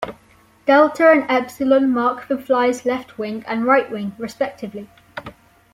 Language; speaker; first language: English; native; English